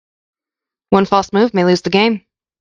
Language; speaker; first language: English; native; English